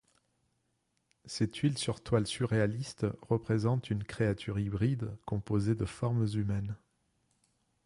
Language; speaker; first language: French; non-native, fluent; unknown